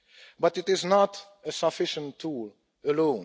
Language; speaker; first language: English; non-native, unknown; Hungarian